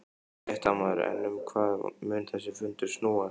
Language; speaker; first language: Icelandic; native; Icelandic